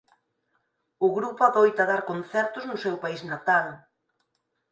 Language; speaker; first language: Galician; native; Galician